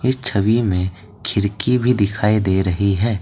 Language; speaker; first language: Hindi; non-native, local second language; Assamese